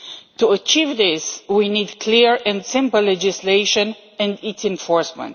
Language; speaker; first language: English; non-native, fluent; Romanian